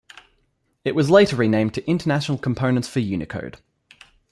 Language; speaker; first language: English; native; English